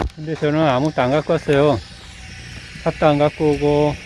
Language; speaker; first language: Korean; native; Korean